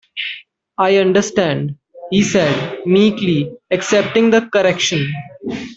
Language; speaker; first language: English; native; English